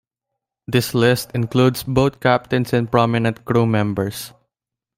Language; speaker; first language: English; non-native, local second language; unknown